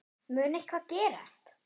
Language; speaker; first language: Icelandic; non-native, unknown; German